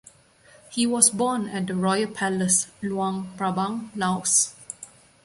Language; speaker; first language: English; non-native, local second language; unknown